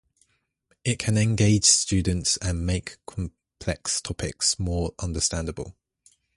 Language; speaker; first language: English; native; English